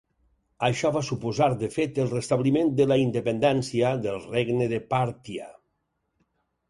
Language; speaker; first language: Catalan; native; Catalan